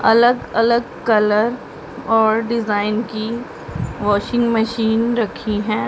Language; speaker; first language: Hindi; non-native, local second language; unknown